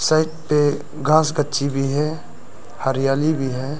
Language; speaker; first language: Hindi; non-native, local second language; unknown